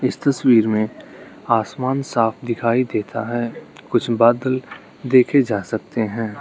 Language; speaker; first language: Hindi; non-native, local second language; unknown